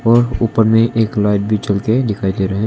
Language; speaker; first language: Hindi; non-native, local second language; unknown